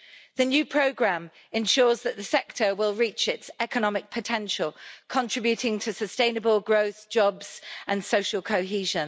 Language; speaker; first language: English; native; English